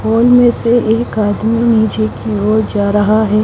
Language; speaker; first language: Hindi; non-native, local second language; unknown